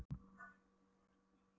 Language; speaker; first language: Icelandic; non-native, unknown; Polish